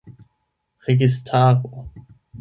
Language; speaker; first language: Esperanto; non-native, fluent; German